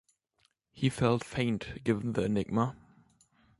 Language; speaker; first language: English; non-native, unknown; German